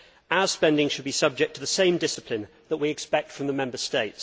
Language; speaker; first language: English; native; English